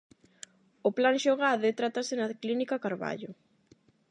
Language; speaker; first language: Galician; non-native, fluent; Spanish